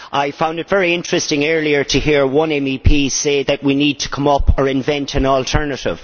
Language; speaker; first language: English; native; English